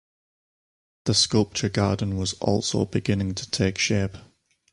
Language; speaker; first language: English; native; English